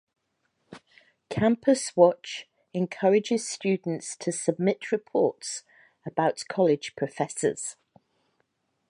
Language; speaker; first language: English; native; English